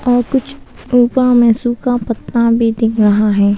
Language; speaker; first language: Hindi; non-native, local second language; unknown